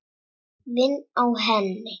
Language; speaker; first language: Icelandic; non-native, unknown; Czech